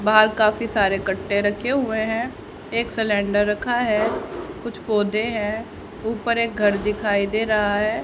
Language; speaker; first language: Hindi; native; Hindi